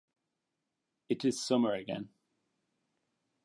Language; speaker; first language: English; native; English